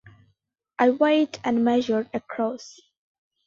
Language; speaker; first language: English; non-native, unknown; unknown